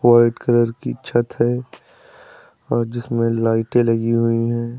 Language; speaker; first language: Hindi; native; Hindi